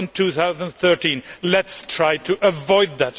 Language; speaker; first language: English; non-native, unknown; Swedish